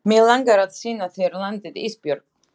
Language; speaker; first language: Icelandic; non-native, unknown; Slovak